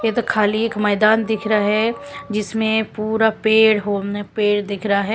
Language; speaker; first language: Hindi; non-native, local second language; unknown